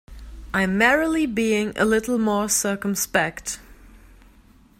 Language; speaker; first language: English; non-native, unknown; German